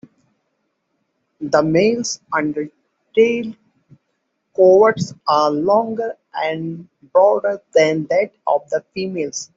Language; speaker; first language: English; non-native, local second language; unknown